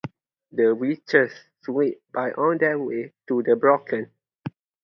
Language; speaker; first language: English; non-native, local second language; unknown